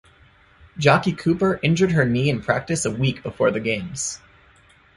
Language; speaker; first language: English; native; English